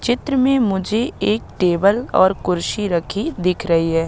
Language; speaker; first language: Hindi; native; Hindi